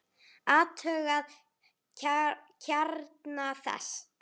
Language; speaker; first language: Icelandic; native; Icelandic